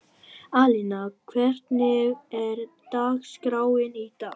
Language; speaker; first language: Icelandic; non-native, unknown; Vietnamese